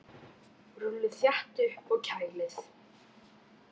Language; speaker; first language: Icelandic; native; Icelandic